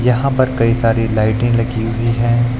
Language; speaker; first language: Hindi; native; Hindi